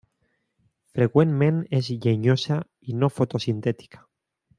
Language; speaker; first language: Catalan; non-native, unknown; Spanish